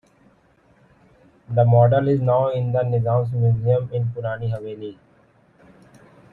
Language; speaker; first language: English; non-native, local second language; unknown